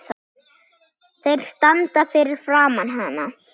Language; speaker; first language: Icelandic; native; Icelandic